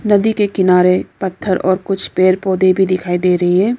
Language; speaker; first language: Hindi; non-native, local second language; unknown